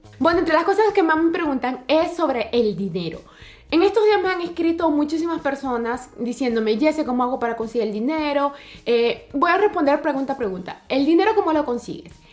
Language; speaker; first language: Spanish; native; Spanish